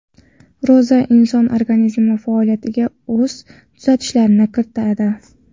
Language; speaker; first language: Uzbek; non-native, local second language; Kara-Kalpak